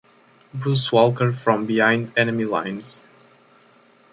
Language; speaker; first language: English; native; English